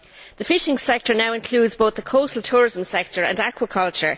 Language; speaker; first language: English; native; English